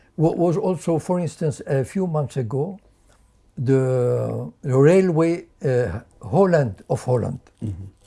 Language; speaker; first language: English; non-native, fluent; French